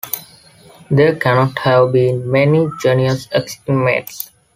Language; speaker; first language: English; non-native, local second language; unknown